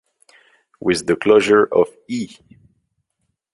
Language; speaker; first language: English; non-native, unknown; French